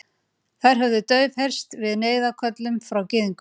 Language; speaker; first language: Icelandic; native; Icelandic